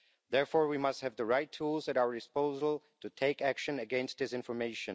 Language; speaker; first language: English; non-native, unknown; Czech